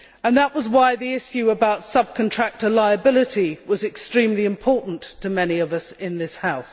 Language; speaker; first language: English; native; English